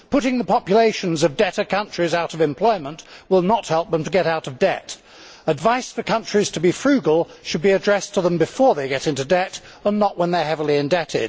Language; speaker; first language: English; native; English